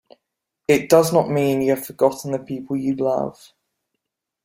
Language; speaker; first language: English; native; English